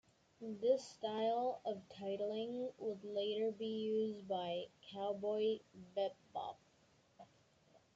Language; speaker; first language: English; native; English